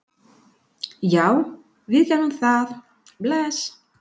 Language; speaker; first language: Icelandic; non-native, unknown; Spanish